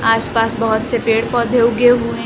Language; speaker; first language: Hindi; native; Hindi